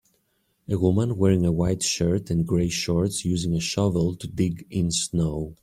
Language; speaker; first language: English; native; English